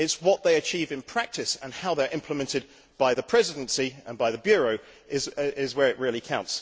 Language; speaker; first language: English; native; English